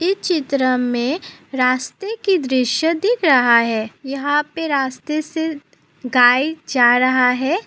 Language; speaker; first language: Hindi; non-native, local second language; Assamese